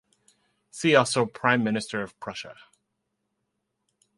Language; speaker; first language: English; native; English